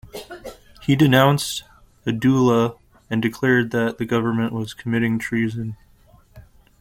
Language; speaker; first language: English; native; English